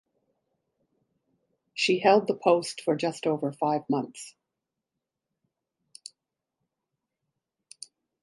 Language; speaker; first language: English; native; English